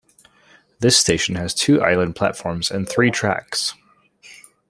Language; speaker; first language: English; native; English